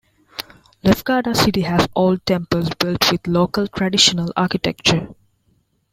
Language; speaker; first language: English; non-native, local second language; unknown